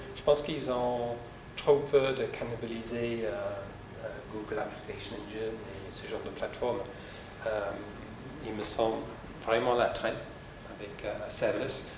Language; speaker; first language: French; non-native, fluent; English